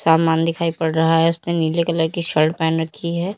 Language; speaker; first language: Hindi; native; Hindi